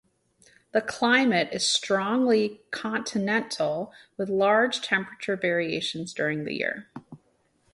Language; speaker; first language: English; native; English